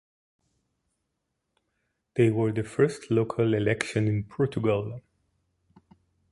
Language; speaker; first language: English; native; English